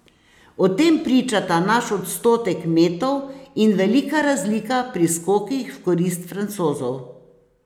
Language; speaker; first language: Slovenian; native; Slovenian